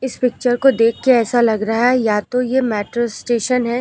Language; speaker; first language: Hindi; native; Hindi